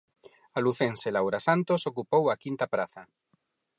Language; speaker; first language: Galician; non-native, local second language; Spanish